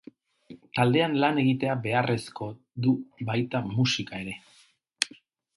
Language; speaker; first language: Basque; non-native, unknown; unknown